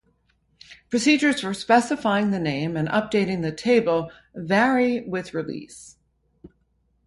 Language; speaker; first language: English; native; English